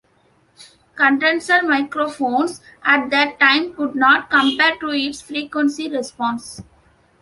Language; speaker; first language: English; non-native, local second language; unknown